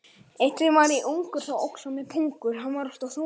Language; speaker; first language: Icelandic; native; Icelandic